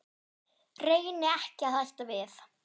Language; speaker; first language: Icelandic; non-native, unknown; German